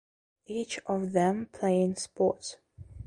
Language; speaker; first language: English; non-native, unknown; Belarusian